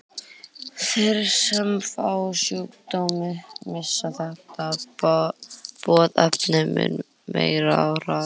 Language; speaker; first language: Icelandic; native; Icelandic